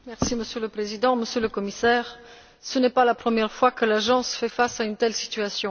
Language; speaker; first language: French; non-native, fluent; Bulgarian